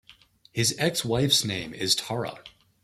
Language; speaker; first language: English; native; English